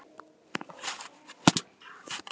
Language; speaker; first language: Icelandic; native; Icelandic